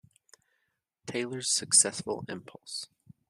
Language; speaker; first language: English; native; English